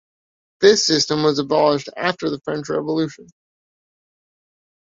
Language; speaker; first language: English; native; English